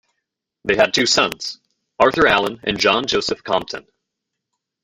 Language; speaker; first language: English; native; English